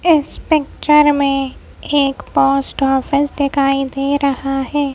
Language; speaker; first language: Hindi; native; Hindi